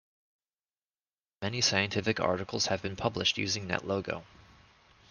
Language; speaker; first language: English; native; English